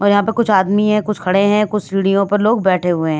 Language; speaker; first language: Hindi; non-native, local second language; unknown